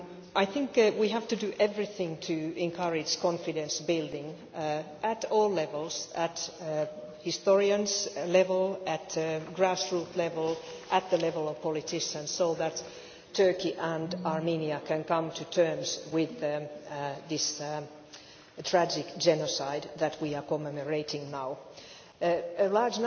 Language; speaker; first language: English; non-native, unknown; Finnish